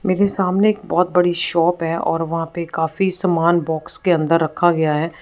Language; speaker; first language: Hindi; non-native, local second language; Punjabi